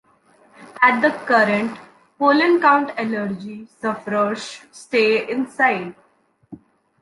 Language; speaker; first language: English; non-native, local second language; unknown